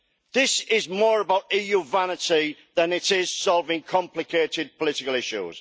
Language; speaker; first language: English; native; English